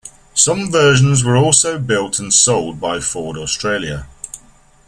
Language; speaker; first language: English; native; English